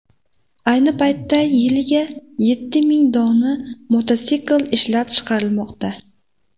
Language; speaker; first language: Uzbek; native; Uzbek